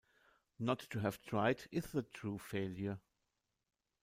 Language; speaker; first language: English; non-native, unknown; German